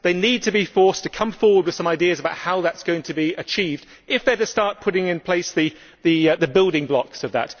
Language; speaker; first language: English; native; English